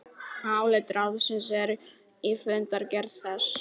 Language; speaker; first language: Icelandic; non-native, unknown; Polish